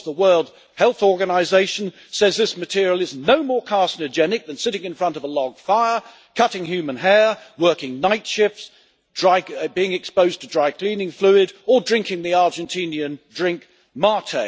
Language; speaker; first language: English; native; English